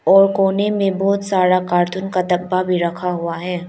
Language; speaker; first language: Hindi; non-native, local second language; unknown